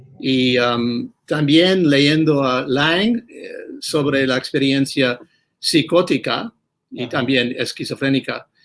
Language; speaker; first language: Spanish; non-native, fluent; English